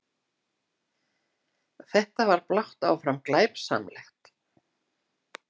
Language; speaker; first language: Icelandic; native; Icelandic